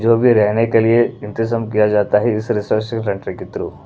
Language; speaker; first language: Hindi; non-native, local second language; Punjabi